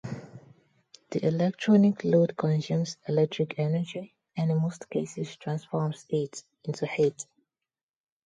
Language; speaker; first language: English; non-native, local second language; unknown